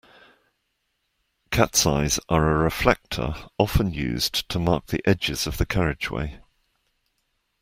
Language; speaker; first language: English; native; English